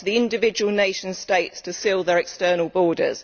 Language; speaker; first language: English; native; English